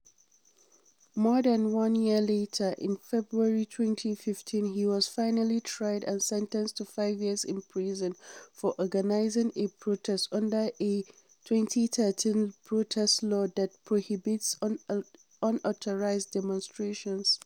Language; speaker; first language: English; non-native, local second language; Hausa